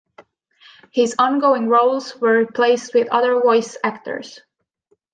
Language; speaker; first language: English; non-native, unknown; Estonian